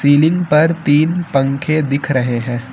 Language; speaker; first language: Hindi; native; Hindi